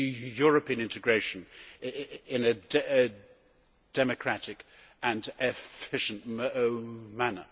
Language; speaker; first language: English; native; English